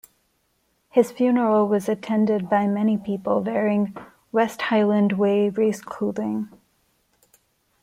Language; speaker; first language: English; non-native, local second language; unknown